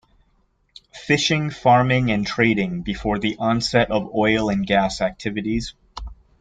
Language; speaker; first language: English; native; English